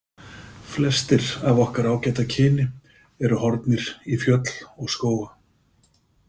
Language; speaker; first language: Icelandic; native; Icelandic